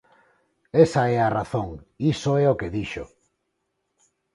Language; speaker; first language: Galician; non-native, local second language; Spanish